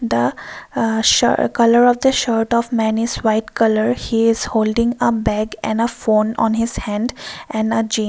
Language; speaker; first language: English; non-native, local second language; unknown